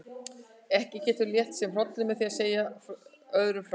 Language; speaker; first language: Icelandic; native; Icelandic